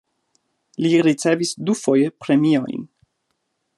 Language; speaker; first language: Esperanto; non-native, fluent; German